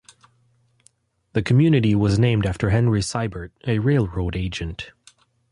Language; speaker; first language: English; non-native, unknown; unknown